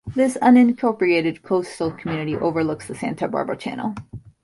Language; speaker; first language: English; native; English